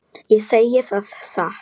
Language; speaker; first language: Icelandic; non-native, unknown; Polish